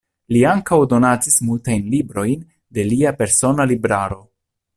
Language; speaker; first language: Esperanto; non-native, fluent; Italian